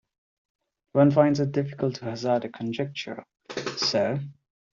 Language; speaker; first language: English; non-native, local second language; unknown